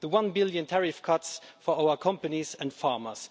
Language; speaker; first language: English; non-native, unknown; Luxembourgish